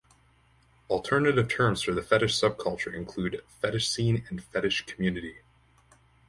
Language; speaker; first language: English; native; English